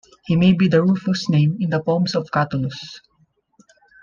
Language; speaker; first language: English; non-native, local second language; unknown